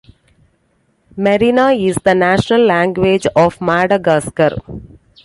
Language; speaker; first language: English; non-native, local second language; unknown